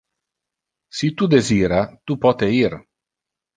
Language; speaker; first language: Interlingua; non-native, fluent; Italian